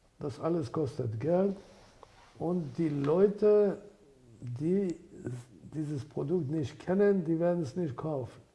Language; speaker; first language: German; non-native, fluent; Persian